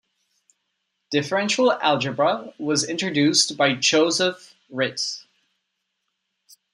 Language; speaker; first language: English; non-native, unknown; Czech